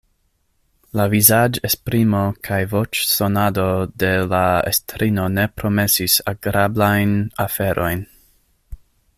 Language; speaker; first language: Esperanto; non-native, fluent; English